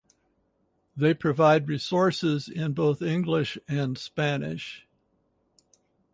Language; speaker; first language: English; native; English